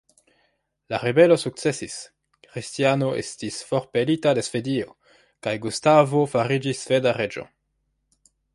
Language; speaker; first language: Esperanto; non-native, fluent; French